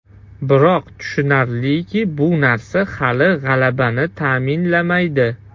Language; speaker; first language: Uzbek; non-native, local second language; Russian